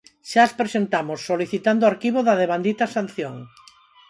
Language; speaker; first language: Galician; non-native, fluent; Spanish